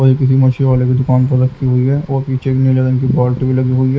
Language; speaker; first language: Hindi; native; Hindi